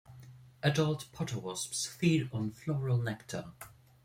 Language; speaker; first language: English; non-native, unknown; German